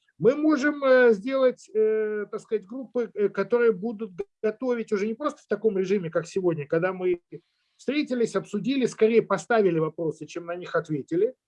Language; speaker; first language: Russian; native; Russian